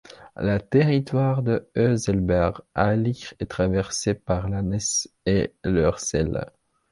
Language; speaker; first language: French; non-native, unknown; Belarusian